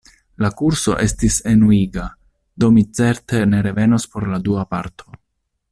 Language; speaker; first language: Esperanto; non-native, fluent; Italian